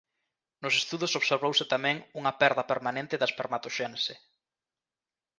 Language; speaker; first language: Galician; native; Galician